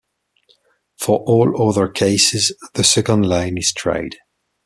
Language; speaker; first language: English; non-native, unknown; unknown